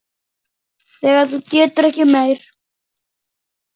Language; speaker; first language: Icelandic; native; Icelandic